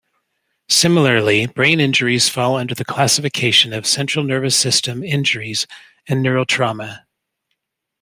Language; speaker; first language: English; native; English